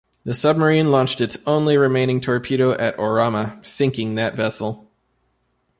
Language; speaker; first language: English; native; English